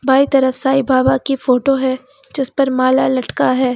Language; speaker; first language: Hindi; native; Hindi